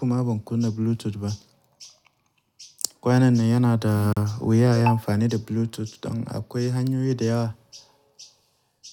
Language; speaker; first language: Hausa; native; Hausa